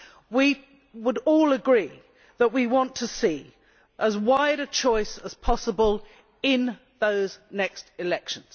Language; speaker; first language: English; native; English